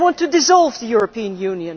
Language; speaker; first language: English; non-native, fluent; Dutch